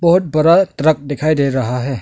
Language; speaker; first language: Hindi; non-native, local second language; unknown